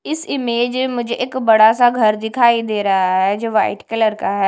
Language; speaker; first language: Hindi; non-native, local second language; Punjabi